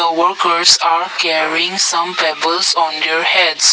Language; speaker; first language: English; non-native, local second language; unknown